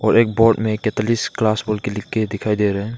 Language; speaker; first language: Hindi; non-native, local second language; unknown